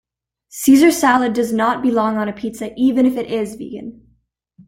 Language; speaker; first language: English; native; English